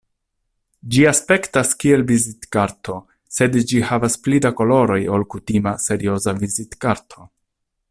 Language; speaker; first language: Esperanto; non-native, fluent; Italian